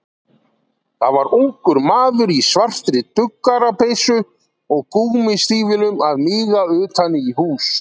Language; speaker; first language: Icelandic; native; Icelandic